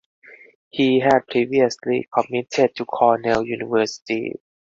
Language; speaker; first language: English; non-native, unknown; Thai